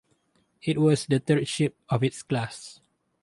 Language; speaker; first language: English; non-native, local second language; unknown